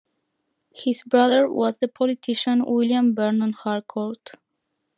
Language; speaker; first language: English; non-native, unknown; Spanish